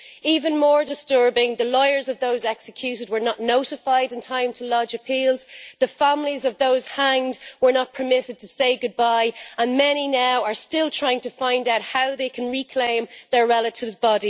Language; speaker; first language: English; native; English